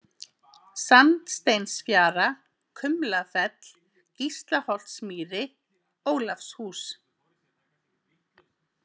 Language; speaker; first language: Icelandic; native; Icelandic